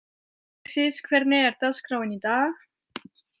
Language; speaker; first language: Icelandic; non-native, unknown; French